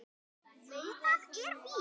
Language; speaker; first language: Icelandic; native; Icelandic